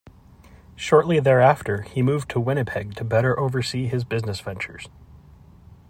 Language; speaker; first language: English; native; English